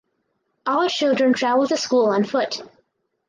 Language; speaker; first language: English; native; English